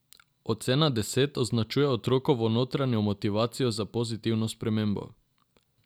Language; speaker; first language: Slovenian; non-native, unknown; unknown